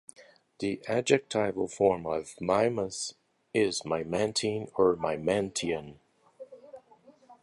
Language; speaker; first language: English; native; English